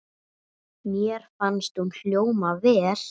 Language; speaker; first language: Icelandic; native; Icelandic